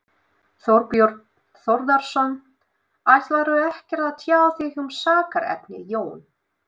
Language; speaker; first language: Icelandic; non-native, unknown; Russian